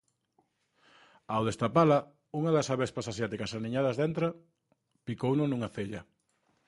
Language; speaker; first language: Galician; native; Galician